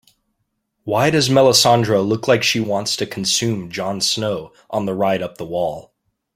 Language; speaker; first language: English; native; English